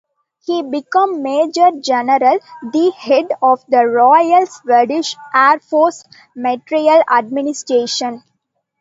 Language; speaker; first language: English; non-native, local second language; Tamil